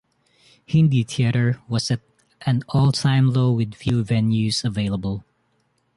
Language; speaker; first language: English; non-native, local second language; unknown